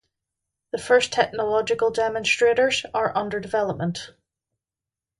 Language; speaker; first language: English; native; English